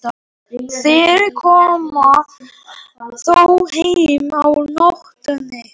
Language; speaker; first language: Icelandic; non-native, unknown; Polish